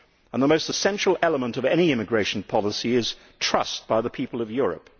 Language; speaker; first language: English; native; English